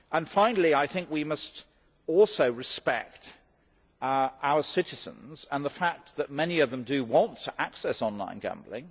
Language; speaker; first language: English; native; English